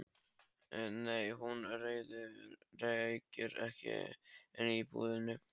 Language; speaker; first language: Icelandic; non-native, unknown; Polish